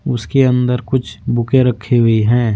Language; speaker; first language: Hindi; native; Hindi